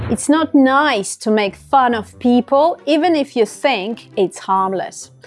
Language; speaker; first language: English; non-native, fluent; Russian